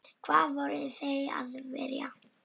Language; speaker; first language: Icelandic; non-native, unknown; Polish